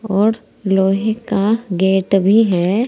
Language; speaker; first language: Hindi; native; Hindi